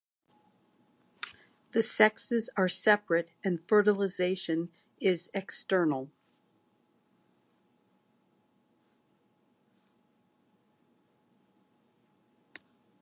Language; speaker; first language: English; native; English